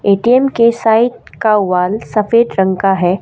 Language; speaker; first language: Hindi; non-native, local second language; Assamese